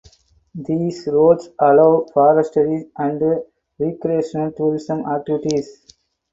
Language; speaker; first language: English; non-native, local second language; Tamil